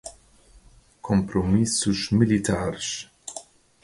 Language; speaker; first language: Portuguese; non-native, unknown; English